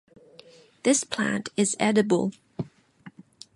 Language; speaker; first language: English; non-native, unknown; Cantonese